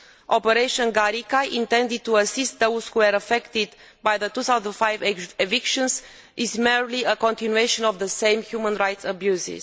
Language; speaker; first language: English; non-native, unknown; Romanian